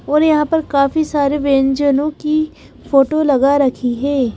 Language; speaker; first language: Hindi; native; Hindi